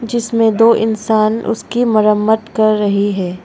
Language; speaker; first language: Hindi; non-native, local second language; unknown